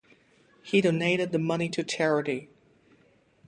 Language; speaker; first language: English; native; English